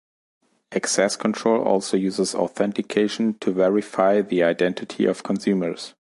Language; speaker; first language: English; non-native, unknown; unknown